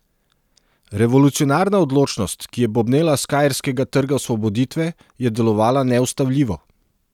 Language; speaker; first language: Slovenian; non-native, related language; Serbian